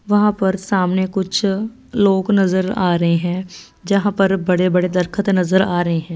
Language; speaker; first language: Hindi; non-native, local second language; Punjabi